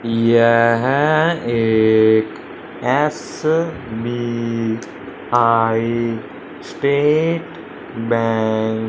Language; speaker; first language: Hindi; non-native, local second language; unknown